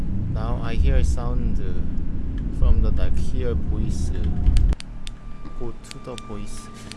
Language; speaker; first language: English; non-native, learner; Korean